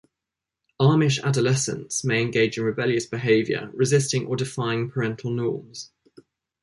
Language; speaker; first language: English; native; English